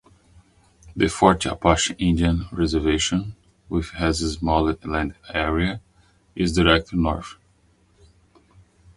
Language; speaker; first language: English; native; English